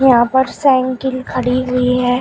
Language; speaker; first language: Hindi; native; Hindi